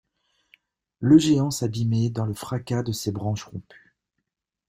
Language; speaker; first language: French; native; French